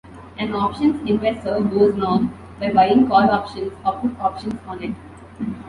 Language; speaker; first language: English; non-native, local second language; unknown